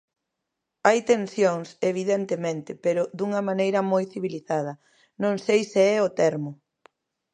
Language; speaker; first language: Galician; native; Galician